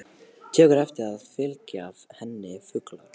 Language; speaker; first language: Icelandic; non-native, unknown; Polish